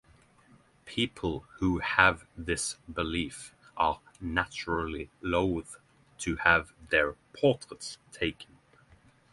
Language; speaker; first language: English; non-native, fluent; Norwegian